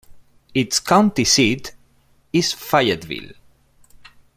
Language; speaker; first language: English; non-native, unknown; Spanish